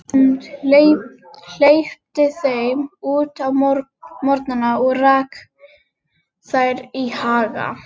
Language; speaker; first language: Icelandic; native; Icelandic